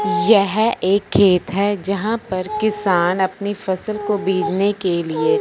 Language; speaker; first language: Hindi; non-native, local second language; Punjabi